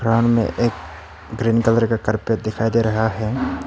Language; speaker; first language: Hindi; non-native, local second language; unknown